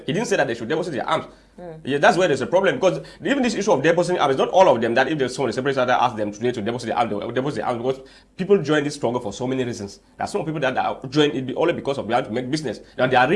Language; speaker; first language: English; non-native, local second language; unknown